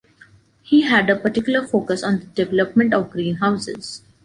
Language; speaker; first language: English; non-native, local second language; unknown